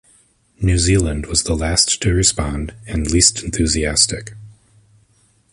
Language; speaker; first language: English; native; English